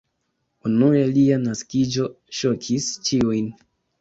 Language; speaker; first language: Esperanto; non-native, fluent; Kinyarwanda